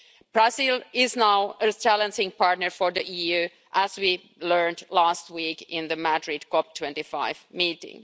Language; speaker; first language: English; non-native, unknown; Finnish